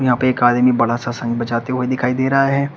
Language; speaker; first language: Hindi; native; Hindi